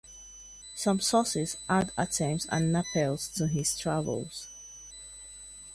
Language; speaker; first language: English; native; English